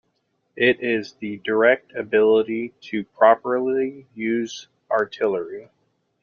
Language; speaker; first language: English; native; English